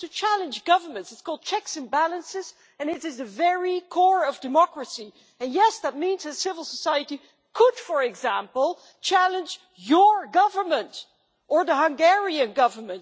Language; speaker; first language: English; non-native, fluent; Dutch